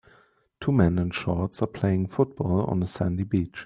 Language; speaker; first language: English; non-native, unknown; German